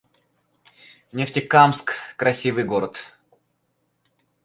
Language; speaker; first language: Russian; native; Russian